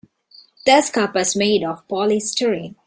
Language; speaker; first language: English; non-native, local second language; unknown